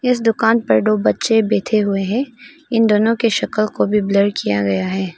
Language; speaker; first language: Hindi; non-native, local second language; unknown